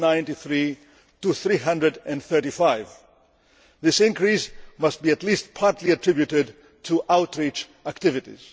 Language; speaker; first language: English; non-native, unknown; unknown